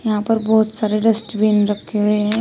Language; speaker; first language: Hindi; native; Hindi